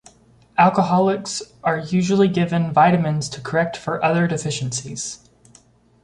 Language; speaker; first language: English; native; English